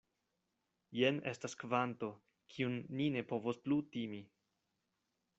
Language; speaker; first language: Esperanto; non-native, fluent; Spanish